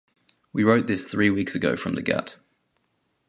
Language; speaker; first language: English; native; English